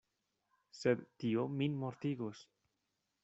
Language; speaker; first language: Esperanto; non-native, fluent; Spanish